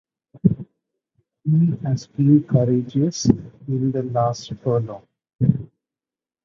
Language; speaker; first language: English; non-native, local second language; Tamil